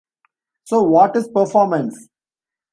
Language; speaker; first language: English; non-native, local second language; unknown